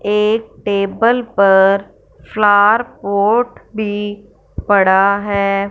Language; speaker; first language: Hindi; non-native, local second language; Punjabi